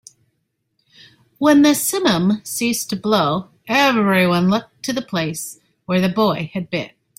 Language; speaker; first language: English; native; English